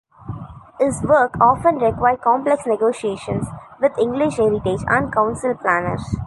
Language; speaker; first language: English; non-native, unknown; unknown